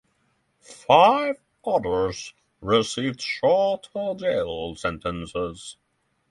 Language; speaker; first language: English; non-native, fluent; Norwegian